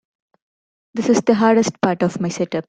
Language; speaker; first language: English; non-native, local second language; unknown